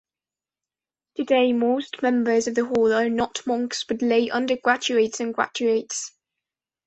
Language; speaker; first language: English; non-native, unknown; Spanish